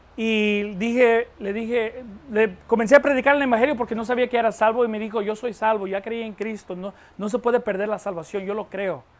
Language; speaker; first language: Spanish; non-native, fluent; English